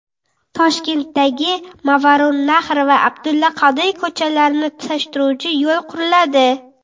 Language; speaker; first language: Uzbek; non-native, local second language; Kara-Kalpak